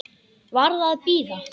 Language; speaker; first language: Icelandic; native; Icelandic